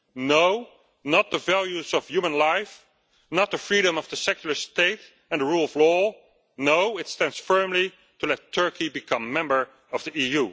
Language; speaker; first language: English; non-native, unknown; Dutch